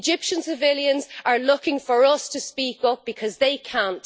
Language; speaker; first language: English; native; English